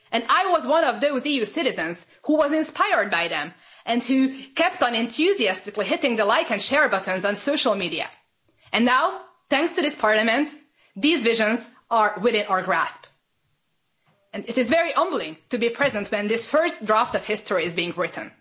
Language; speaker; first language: English; non-native, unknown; Hungarian